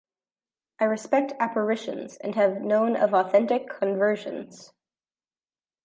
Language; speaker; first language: English; native; English